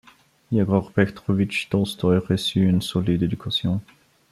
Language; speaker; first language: French; non-native, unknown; Bulgarian